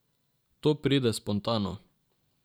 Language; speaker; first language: Slovenian; non-native, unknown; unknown